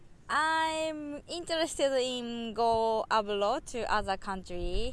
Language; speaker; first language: English; non-native, learner; Japanese